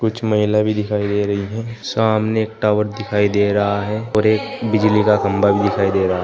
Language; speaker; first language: Hindi; native; Hindi